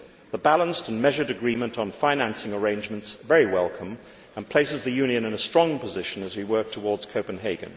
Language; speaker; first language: English; native; English